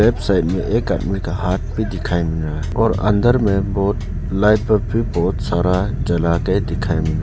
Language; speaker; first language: Hindi; non-native, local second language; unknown